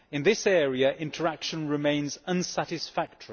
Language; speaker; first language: English; native; English